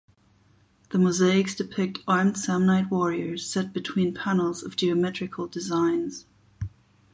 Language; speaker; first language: English; non-native, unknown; German